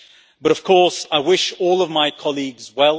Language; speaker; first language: English; native; English